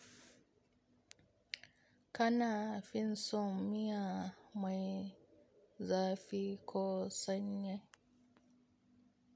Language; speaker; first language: Hausa; native; Hausa